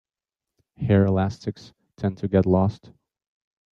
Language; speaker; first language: English; native; English